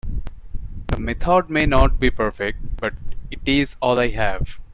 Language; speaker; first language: English; non-native, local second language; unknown